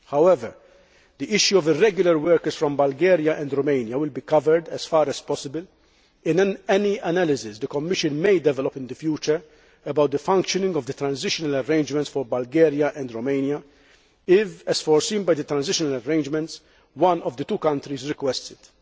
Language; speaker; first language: English; non-native, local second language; Maltese